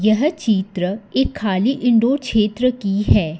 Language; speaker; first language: Hindi; non-native, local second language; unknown